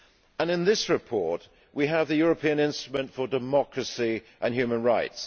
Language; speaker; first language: English; native; English